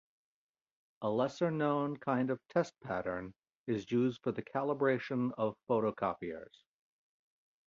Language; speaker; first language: English; native; English